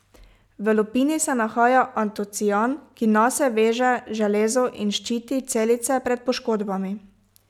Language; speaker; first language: Slovenian; native; Slovenian